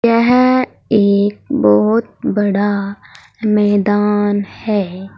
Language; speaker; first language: Hindi; native; Hindi